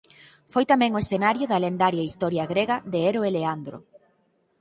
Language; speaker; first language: Galician; native; Galician